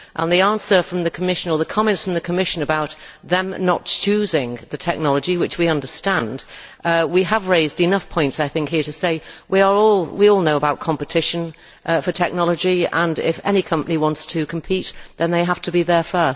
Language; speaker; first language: English; native; English